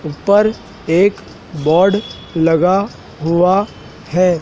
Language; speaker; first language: Hindi; native; Hindi